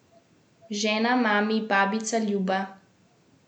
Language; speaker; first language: Slovenian; native; Slovenian